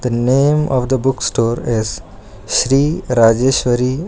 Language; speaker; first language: English; non-native, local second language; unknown